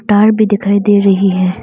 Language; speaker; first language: Hindi; non-native, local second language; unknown